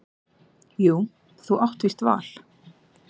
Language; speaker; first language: Icelandic; native; Icelandic